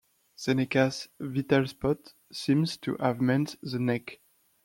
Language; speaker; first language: English; non-native, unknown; French